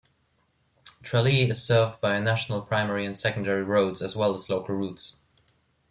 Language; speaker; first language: English; non-native, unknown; German